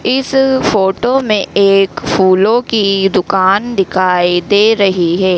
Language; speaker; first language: Hindi; native; Hindi